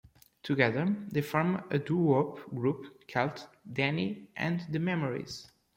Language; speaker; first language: English; non-native, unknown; Portuguese